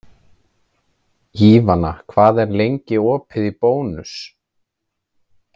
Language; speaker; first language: Icelandic; native; Icelandic